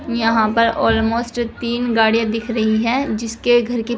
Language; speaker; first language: Hindi; native; Hindi